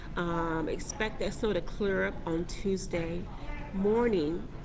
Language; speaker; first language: English; native; English